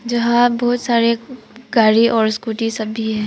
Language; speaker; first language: Hindi; non-native, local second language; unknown